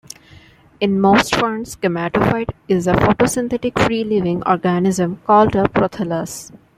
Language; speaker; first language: English; non-native, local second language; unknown